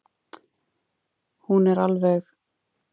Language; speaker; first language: Icelandic; native; Icelandic